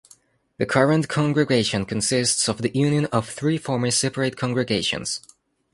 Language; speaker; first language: English; non-native, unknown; Spanish